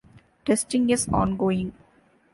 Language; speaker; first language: English; non-native, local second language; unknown